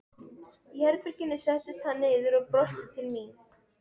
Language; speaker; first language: Icelandic; non-native, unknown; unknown